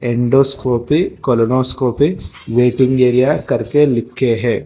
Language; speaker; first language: Hindi; non-native, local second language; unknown